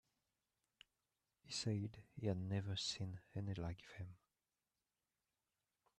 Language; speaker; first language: English; non-native, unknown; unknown